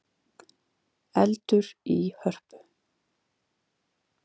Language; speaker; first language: Icelandic; native; Icelandic